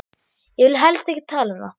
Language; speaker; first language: Icelandic; non-native, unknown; German